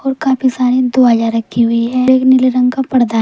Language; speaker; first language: Hindi; native; Hindi